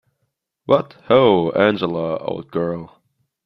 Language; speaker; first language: English; non-native, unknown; German